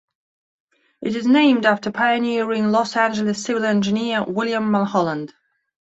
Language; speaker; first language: English; non-native, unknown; Belarusian